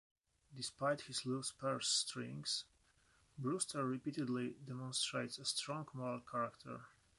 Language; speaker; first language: English; non-native, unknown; Polish